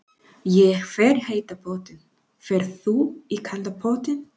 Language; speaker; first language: Icelandic; non-native, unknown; Spanish